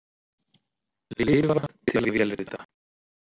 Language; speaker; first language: Icelandic; native; Icelandic